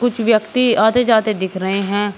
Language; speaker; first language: Hindi; native; Hindi